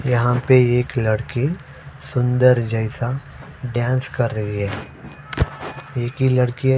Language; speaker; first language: Hindi; non-native, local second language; Punjabi